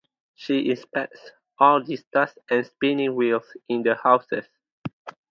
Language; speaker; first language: English; non-native, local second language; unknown